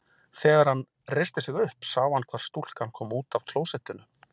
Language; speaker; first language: Icelandic; native; Icelandic